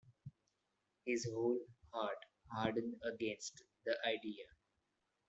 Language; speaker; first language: English; non-native, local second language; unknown